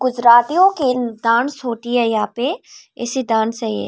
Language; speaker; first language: Hindi; non-native, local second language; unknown